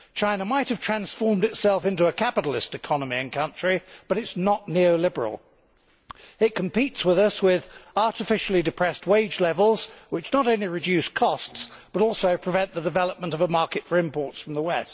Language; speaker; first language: English; native; English